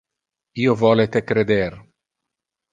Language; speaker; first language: Interlingua; non-native, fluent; Italian